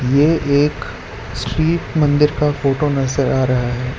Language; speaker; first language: Hindi; non-native, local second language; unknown